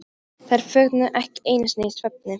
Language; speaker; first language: Icelandic; non-native, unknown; Polish